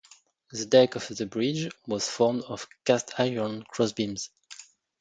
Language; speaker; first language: English; non-native, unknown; French